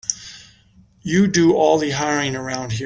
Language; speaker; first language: English; native; English